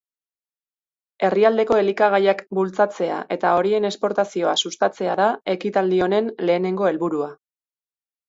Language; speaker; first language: Basque; native; Basque